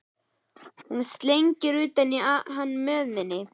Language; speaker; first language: Icelandic; native; Icelandic